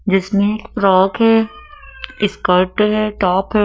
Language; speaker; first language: Hindi; native; Hindi